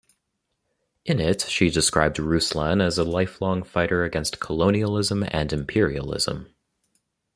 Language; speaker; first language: English; native; English